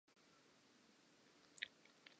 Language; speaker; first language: English; non-native, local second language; Southern Sotho